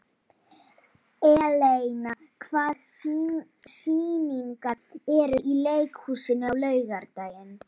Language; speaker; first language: Icelandic; non-native, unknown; Polish